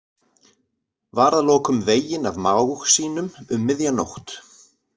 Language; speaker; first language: Icelandic; native; Icelandic